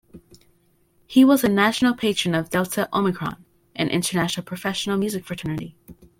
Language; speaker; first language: English; native; English